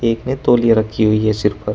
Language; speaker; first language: Hindi; native; Hindi